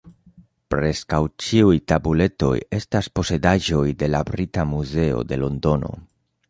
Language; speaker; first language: Esperanto; non-native, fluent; Spanish